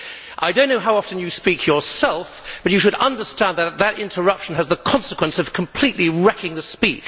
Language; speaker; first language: English; native; English